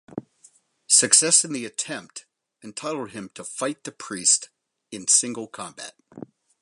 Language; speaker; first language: English; native; English